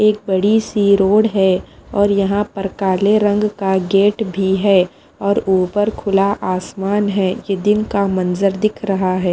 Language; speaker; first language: Hindi; non-native, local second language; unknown